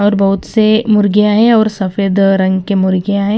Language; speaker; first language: Hindi; non-native, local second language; Punjabi